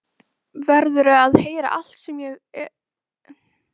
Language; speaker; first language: Icelandic; native; Icelandic